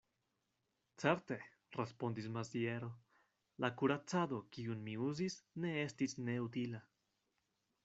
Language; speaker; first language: Esperanto; non-native, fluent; Spanish